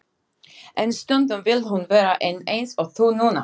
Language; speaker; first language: Icelandic; non-native, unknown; Slovak